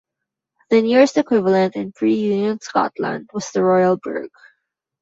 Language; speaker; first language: English; non-native, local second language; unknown